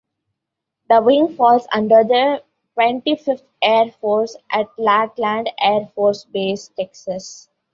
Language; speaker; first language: English; non-native, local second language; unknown